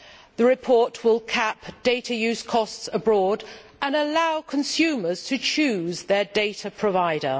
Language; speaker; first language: English; native; English